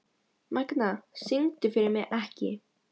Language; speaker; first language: Icelandic; non-native, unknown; Polish